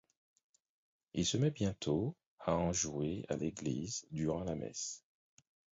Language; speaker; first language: French; non-native, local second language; Haitian Creole